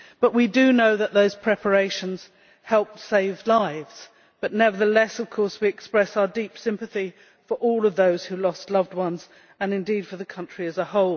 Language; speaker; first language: English; native; English